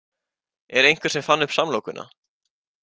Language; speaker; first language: Icelandic; native; Icelandic